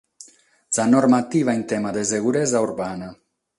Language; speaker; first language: Sardinian; non-native, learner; Catalan